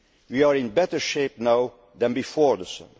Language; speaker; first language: English; non-native, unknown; Dutch